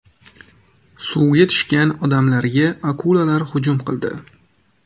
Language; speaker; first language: Uzbek; non-native, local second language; Tajik